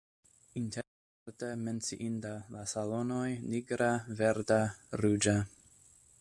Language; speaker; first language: Esperanto; non-native, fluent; English